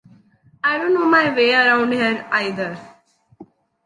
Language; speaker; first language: English; non-native, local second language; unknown